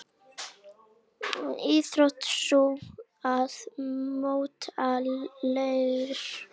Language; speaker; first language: Icelandic; native; Icelandic